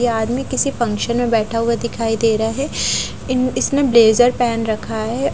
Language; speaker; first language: Hindi; non-native, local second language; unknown